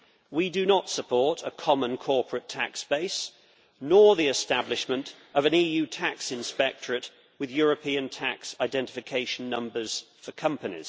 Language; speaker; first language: English; native; English